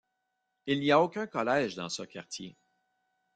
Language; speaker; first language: French; native; French